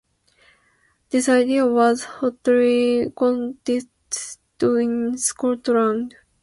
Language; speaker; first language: English; non-native, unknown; Japanese